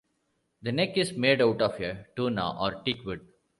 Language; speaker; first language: English; non-native, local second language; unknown